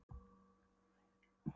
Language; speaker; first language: Icelandic; non-native, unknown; Polish